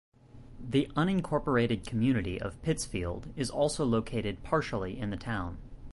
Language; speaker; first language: English; native; English